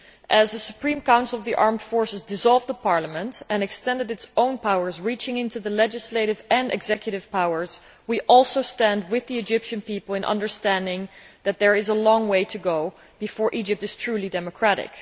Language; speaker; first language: English; non-native, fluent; Dutch